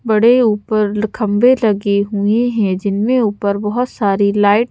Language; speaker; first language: Hindi; native; Hindi